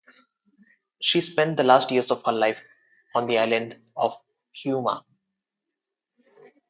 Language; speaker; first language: English; non-native, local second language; Telugu